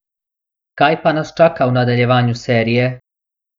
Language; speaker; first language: Slovenian; non-native, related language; Bosnian